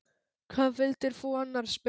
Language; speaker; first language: Icelandic; non-native, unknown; Polish